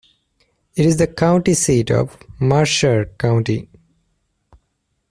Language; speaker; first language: English; native; English